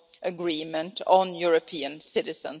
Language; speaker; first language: English; non-native, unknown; Swedish